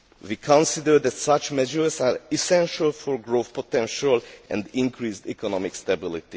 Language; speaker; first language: English; non-native, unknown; Hungarian